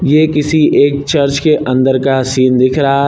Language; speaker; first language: Hindi; native; Hindi